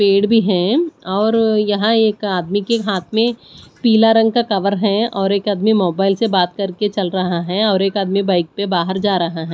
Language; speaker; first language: Hindi; non-native, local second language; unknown